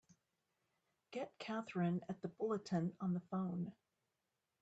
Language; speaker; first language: English; native; English